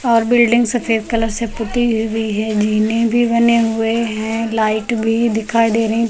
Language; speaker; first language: Hindi; native; Hindi